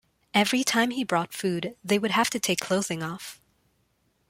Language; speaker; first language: English; non-native, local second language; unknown